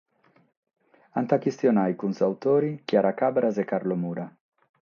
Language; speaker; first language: Sardinian; non-native, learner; Catalan